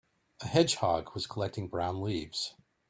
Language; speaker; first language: English; native; English